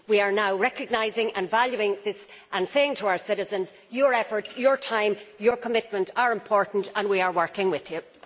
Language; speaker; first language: English; native; English